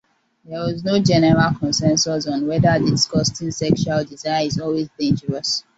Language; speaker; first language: English; non-native, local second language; Hausa